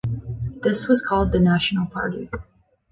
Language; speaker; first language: English; native; English